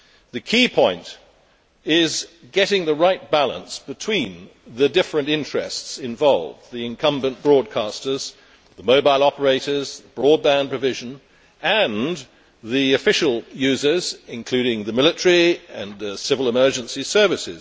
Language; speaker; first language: English; native; English